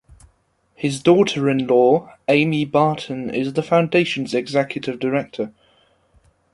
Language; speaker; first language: English; non-native, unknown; German